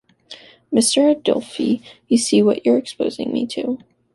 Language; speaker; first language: English; native; English